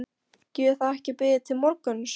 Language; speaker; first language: Icelandic; non-native, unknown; Polish